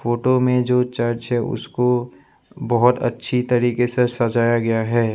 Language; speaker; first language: Hindi; non-native, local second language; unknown